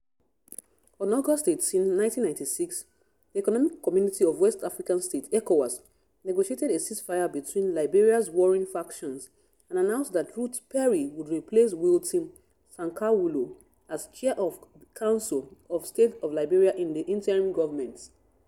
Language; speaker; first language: English; non-native, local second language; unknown